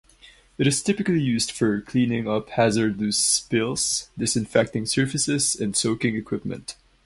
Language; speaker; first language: English; non-native, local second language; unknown